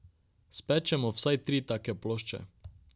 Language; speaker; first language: Slovenian; non-native, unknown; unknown